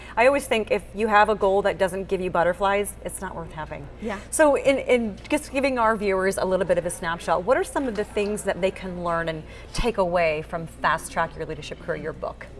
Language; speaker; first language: English; native; English